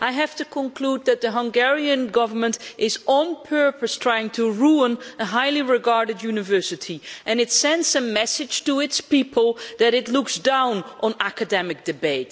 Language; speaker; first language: English; non-native, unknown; Dutch